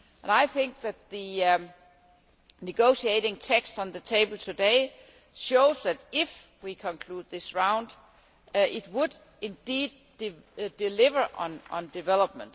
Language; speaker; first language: English; non-native, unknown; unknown